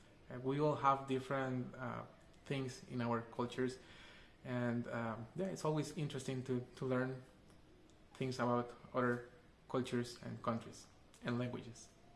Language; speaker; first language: English; non-native, fluent; Spanish